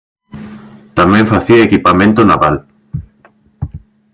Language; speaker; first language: Galician; native; Galician